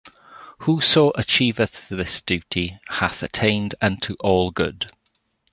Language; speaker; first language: English; native; English